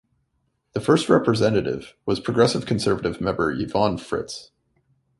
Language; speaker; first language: English; native; English